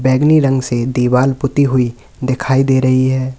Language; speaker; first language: Hindi; native; Hindi